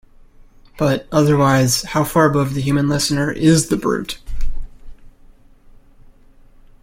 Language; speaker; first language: English; native; English